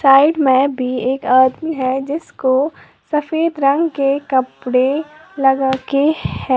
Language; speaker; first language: Hindi; native; Hindi